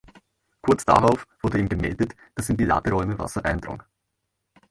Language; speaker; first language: German; non-native, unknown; Catalan